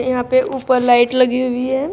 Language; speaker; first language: Hindi; native; Hindi